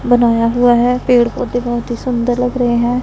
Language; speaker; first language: Hindi; non-native, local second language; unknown